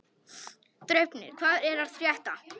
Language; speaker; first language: Icelandic; non-native, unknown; Polish